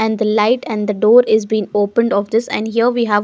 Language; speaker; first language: English; non-native, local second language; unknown